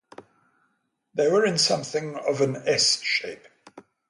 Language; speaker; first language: English; native; English